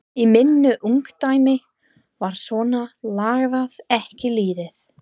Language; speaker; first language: Icelandic; non-native, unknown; English